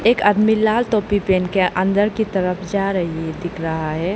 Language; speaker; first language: Hindi; non-native, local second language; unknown